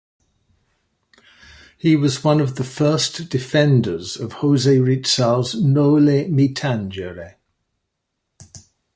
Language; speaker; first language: English; native; English